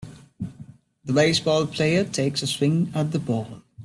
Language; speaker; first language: English; non-native, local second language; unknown